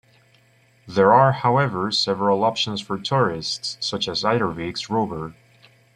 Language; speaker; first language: English; native; English